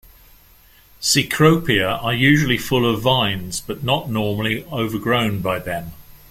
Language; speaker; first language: English; native; English